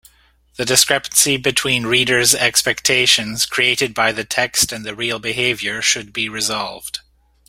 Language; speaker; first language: English; native; English